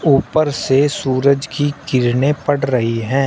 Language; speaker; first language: Hindi; native; Hindi